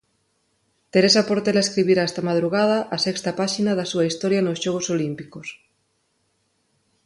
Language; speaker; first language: Galician; non-native, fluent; Spanish